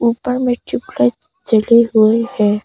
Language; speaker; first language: Hindi; non-native, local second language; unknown